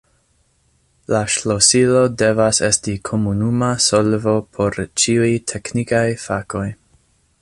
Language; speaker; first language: Esperanto; non-native, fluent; English